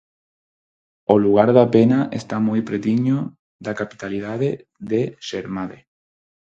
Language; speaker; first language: Galician; non-native, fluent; Spanish